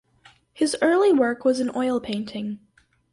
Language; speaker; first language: English; native; English